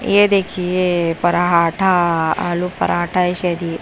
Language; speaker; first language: Hindi; non-native, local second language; Punjabi